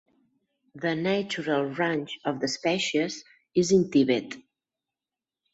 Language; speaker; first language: English; non-native, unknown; Catalan